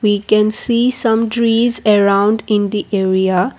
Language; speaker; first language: English; non-native, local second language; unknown